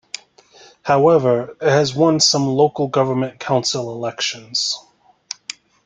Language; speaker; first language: English; native; English